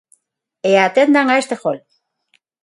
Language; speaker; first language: Galician; non-native, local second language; Spanish